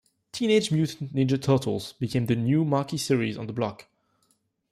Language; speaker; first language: English; non-native, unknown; French